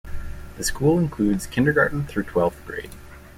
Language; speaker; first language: English; native; English